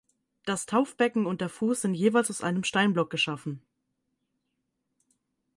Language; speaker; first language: German; native; German